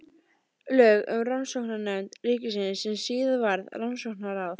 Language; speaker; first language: Icelandic; native; Icelandic